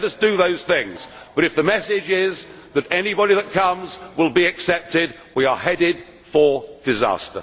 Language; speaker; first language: English; native; English